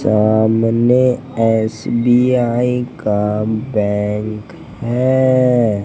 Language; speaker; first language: Hindi; native; Hindi